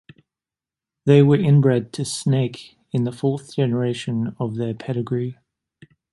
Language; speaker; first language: English; native; English